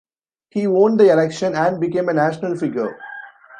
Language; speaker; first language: English; non-native, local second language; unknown